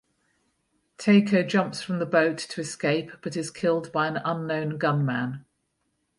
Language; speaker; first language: English; native; English